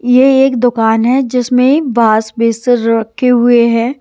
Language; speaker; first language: Hindi; native; Hindi